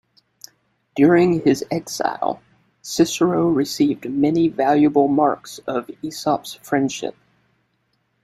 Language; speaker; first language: English; native; English